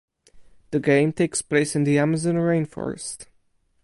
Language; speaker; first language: English; non-native, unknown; Polish